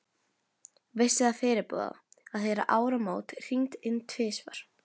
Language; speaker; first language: Icelandic; non-native, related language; Norwegian